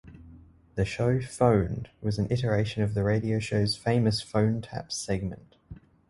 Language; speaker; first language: English; native; English